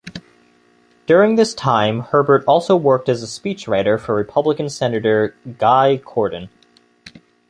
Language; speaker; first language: English; native; English